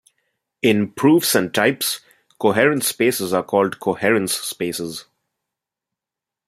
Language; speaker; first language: English; non-native, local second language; Bangla